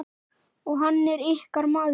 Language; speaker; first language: Icelandic; native; Icelandic